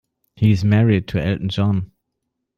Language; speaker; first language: English; non-native, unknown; German